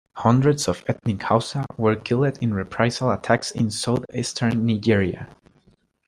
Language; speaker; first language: English; non-native, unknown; Spanish